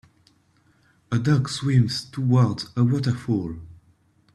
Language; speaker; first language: English; native; English